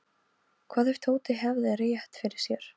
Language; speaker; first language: Icelandic; non-native, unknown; Polish